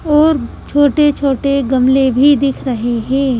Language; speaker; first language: Hindi; native; Hindi